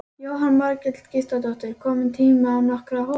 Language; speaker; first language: Icelandic; native; Icelandic